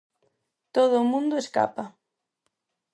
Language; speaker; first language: Galician; non-native, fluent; Spanish